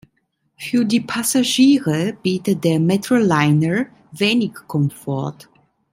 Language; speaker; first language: German; non-native, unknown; Italian